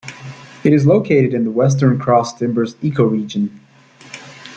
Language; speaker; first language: English; native; English